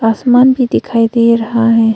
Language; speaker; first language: Hindi; early bilingual, other home language; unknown